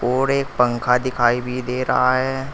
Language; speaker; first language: Hindi; native; Hindi